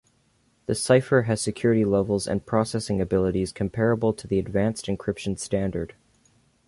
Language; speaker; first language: English; native; English